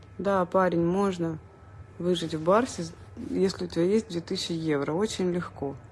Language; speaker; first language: Russian; native; Russian